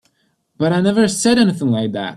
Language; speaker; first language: English; native; English